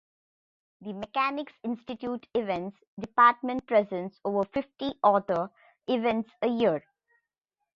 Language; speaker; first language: English; non-native, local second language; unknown